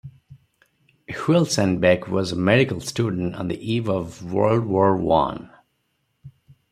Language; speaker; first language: English; non-native, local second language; Odia